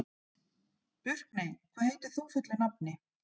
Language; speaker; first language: Icelandic; native; Icelandic